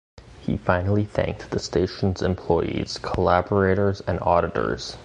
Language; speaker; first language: English; native; English